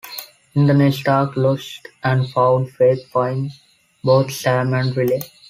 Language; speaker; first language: English; non-native, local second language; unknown